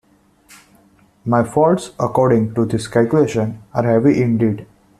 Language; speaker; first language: English; non-native, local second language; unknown